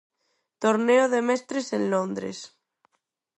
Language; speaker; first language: Galician; non-native, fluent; Spanish